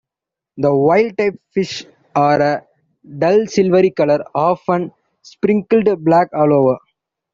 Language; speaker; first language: English; non-native, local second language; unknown